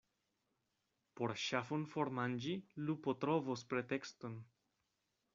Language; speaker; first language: Esperanto; non-native, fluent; Spanish